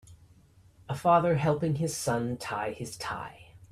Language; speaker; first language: English; native; English